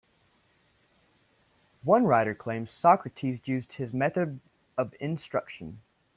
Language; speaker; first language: English; native; English